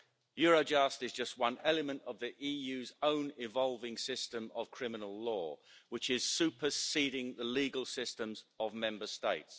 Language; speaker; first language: English; native; English